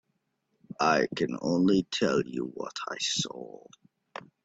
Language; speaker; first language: English; native; English